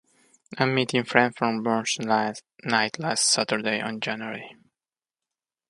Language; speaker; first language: English; native; English